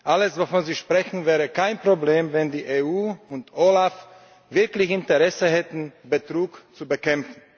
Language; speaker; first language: German; non-native, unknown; Slovak